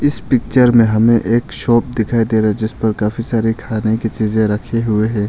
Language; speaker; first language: Hindi; non-native, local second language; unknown